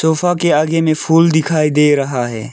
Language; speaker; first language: Hindi; early bilingual, other home language; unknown